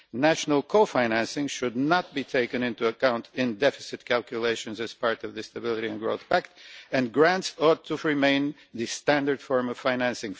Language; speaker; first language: English; non-native, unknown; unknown